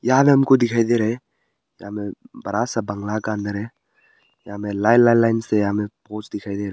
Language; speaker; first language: Hindi; early bilingual, other home language; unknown